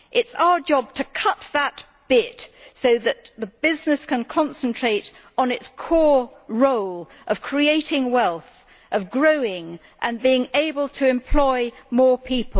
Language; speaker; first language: English; native; English